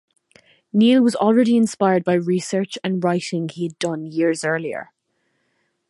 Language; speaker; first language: English; native; English